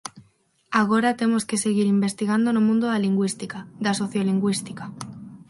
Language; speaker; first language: Galician; non-native, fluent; Spanish